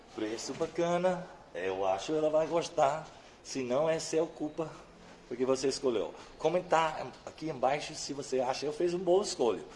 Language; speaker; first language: Portuguese; non-native, fluent; English